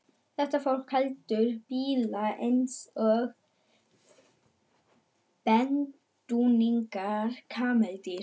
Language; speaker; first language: Icelandic; non-native, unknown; German